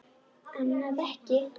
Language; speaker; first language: Icelandic; native; Icelandic